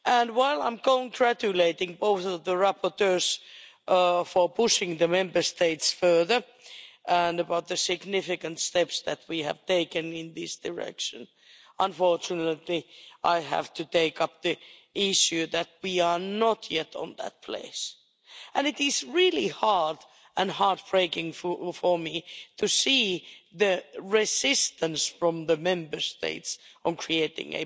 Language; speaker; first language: English; non-native, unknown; Finnish